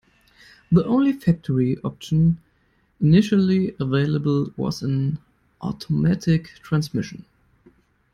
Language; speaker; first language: English; non-native, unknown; German